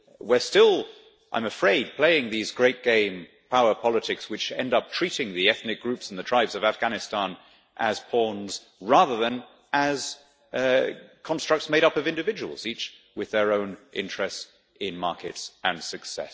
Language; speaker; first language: English; native; English